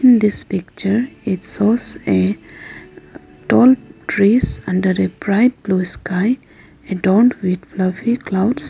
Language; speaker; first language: English; non-native, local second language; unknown